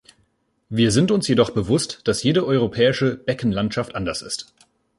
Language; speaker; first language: German; native; German